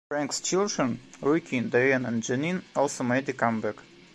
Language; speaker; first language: English; non-native, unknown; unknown